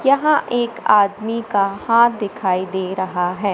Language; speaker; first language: Hindi; native; Hindi